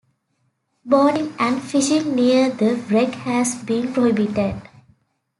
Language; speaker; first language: English; native; English